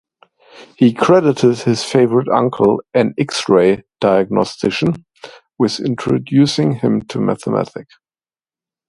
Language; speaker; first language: English; non-native, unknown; German